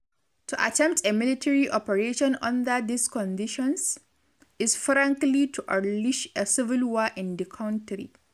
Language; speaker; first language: English; non-native, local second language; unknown